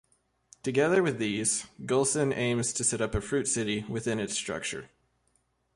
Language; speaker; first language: English; native; English